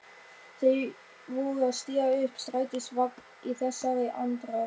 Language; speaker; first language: Icelandic; non-native, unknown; German